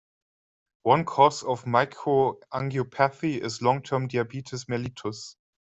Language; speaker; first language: English; non-native, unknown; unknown